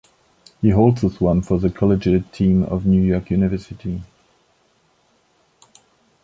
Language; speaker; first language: English; non-native, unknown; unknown